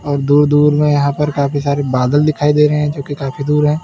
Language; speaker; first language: Hindi; native; Hindi